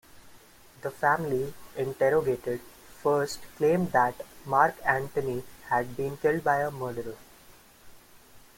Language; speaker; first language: English; non-native, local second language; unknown